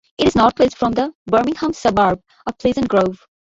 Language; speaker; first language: English; non-native, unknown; Bangla